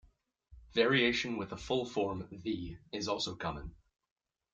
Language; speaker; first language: English; native; English